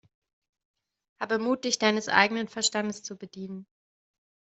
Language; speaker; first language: German; native; German